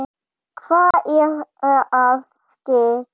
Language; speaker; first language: Icelandic; non-native, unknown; German